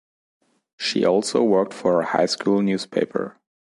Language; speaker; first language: English; non-native, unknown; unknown